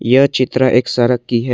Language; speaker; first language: Hindi; non-native, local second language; Assamese